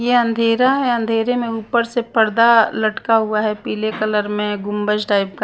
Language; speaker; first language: Hindi; non-native, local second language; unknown